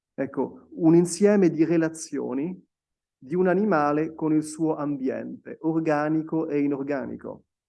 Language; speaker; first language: Italian; non-native, fluent; French